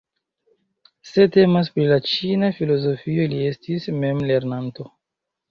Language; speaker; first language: Esperanto; non-native, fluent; Chinese